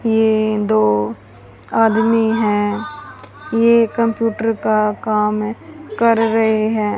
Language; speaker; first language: Hindi; native; Hindi